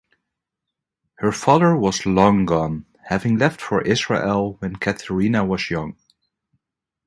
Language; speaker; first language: English; non-native, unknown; Dutch